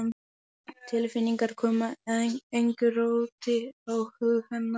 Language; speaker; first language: Icelandic; non-native, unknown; Polish